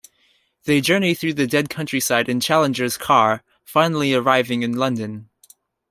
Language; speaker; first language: English; native; English